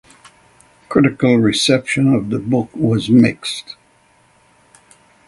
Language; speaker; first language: English; native; English